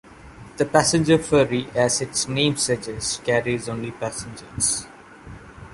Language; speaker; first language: English; non-native, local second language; Malayalam